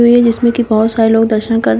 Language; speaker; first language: Hindi; native; Hindi